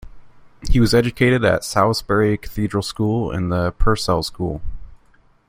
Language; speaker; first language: English; native; English